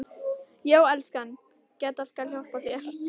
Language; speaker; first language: Icelandic; native; Icelandic